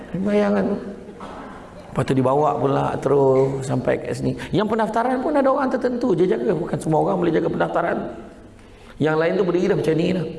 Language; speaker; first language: Malay; native; Malay